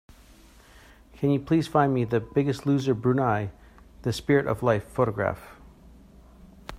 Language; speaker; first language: English; native; English